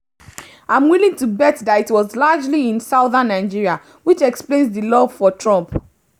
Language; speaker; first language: English; non-native, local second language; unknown